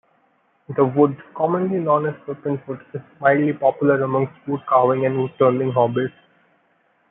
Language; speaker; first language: English; non-native, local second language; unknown